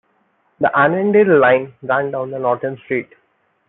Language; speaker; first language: English; non-native, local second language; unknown